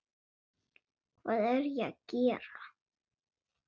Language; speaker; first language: Icelandic; non-native, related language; Swedish